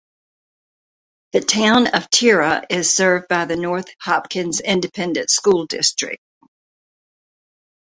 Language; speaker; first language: English; native; English